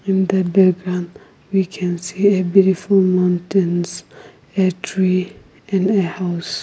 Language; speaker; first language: English; non-native, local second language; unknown